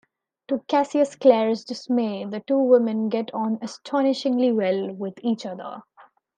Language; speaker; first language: English; non-native, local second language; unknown